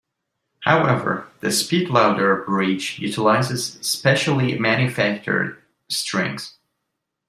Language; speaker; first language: English; non-native, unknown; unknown